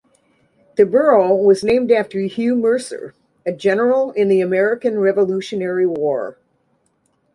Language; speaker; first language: English; native; English